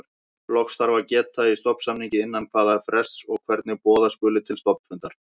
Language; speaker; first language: Icelandic; native; Icelandic